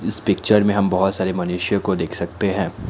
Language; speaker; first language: Hindi; non-native, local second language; Assamese